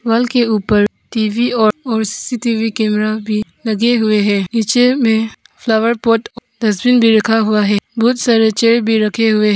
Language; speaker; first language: Hindi; non-native, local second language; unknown